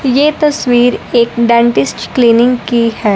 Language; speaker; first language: Hindi; non-native, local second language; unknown